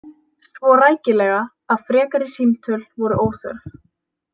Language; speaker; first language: Icelandic; native; Icelandic